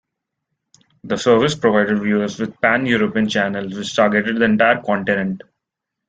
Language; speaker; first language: English; non-native, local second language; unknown